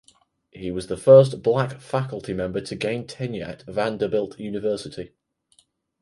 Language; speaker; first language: English; native; English